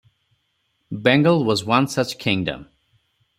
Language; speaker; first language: English; non-native, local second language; Odia